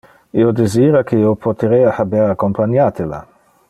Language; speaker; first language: Interlingua; non-native, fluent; Dutch